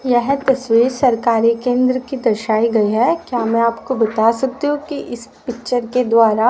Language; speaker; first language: Hindi; native; Hindi